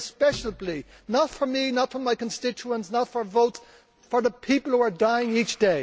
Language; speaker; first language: English; native; English